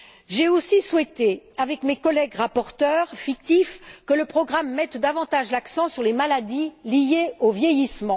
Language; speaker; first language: French; native; French